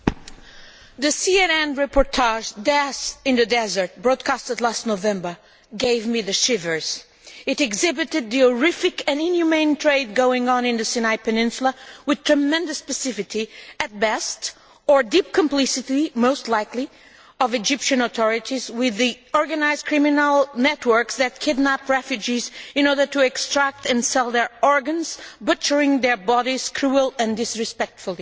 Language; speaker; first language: English; non-native, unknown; Portuguese